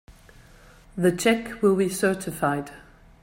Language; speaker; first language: English; native; English